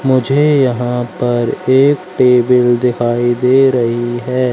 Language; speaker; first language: Hindi; native; Hindi